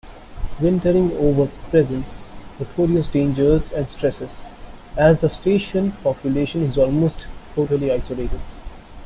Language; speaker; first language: English; non-native, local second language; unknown